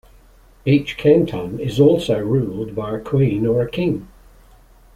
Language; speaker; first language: English; native; English